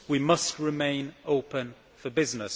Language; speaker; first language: English; native; English